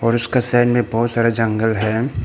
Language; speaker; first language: Hindi; non-native, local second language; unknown